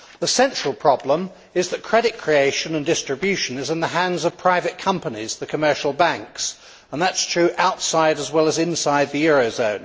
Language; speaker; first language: English; native; English